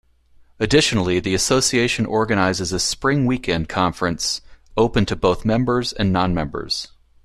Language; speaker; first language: English; native; English